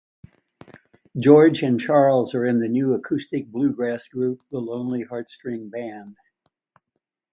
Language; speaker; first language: English; native; English